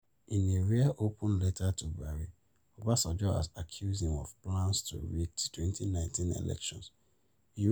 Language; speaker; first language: English; non-native, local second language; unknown